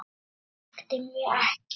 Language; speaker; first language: Icelandic; native; Icelandic